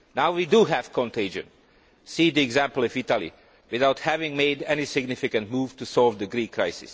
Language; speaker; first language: English; non-native, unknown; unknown